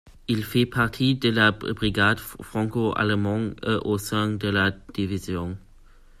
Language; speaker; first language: French; non-native, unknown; German